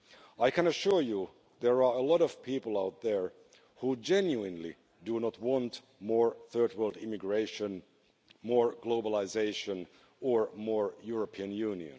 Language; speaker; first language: English; non-native, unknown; Finnish